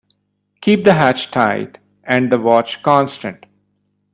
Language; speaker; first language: English; non-native, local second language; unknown